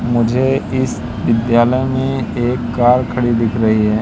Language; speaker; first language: Hindi; native; Hindi